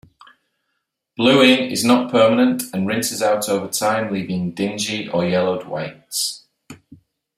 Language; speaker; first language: English; native; English